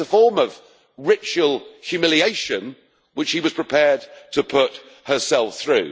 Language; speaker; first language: English; native; English